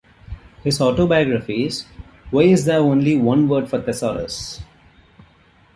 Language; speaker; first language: English; non-native, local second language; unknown